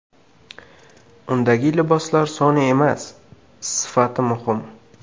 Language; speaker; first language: Uzbek; native; Uzbek